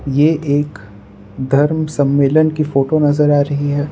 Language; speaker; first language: Hindi; non-native, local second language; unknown